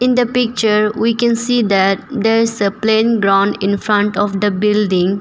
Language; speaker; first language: English; non-native, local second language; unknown